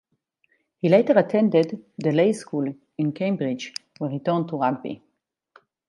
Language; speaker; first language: English; non-native, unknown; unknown